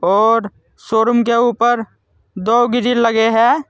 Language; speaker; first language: Hindi; native; Hindi